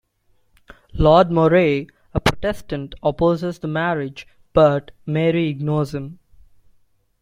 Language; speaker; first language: English; non-native, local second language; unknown